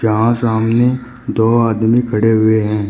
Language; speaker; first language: Hindi; native; Hindi